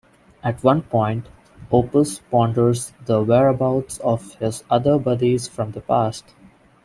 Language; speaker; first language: English; non-native, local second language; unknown